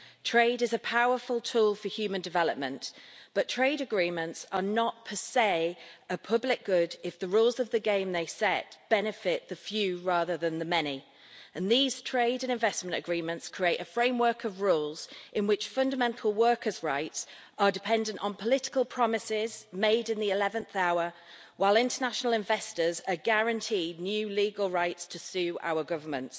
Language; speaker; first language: English; native; English